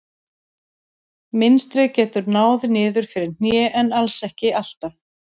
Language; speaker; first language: Icelandic; native; Icelandic